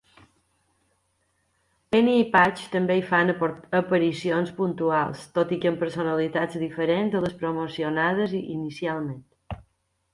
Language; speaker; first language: Catalan; native; Catalan